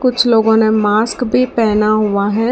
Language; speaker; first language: Hindi; non-native, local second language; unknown